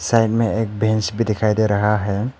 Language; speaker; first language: Hindi; non-native, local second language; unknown